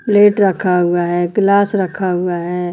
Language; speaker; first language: Hindi; native; Hindi